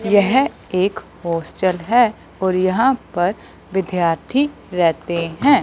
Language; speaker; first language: Hindi; non-native, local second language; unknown